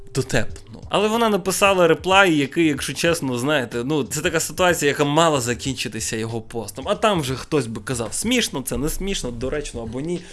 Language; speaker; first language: Ukrainian; native; Ukrainian